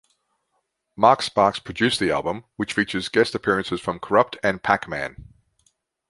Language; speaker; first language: English; native; English